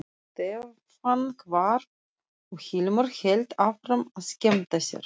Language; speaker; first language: Icelandic; non-native, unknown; Russian